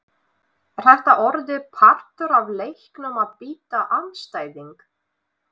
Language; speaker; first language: Icelandic; non-native, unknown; Russian